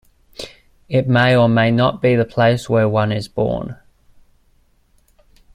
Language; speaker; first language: English; native; English